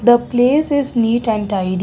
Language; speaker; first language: English; non-native, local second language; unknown